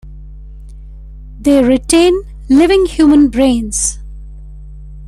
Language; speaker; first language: English; non-native, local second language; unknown